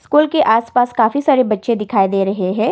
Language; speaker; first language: Hindi; non-native, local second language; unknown